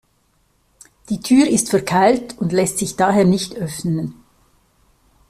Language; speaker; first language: German; native; German